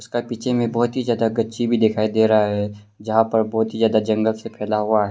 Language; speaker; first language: Hindi; early bilingual, other home language; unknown